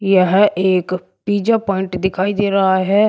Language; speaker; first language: Hindi; native; Hindi